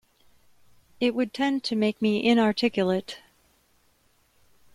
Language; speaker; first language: English; native; English